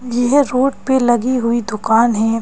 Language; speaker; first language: Hindi; native; Hindi